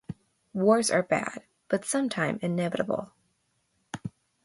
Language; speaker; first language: English; native; English